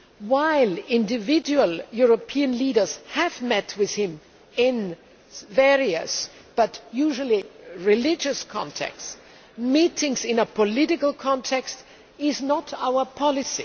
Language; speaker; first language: English; non-native, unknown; German